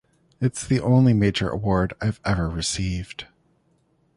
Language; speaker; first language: English; native; English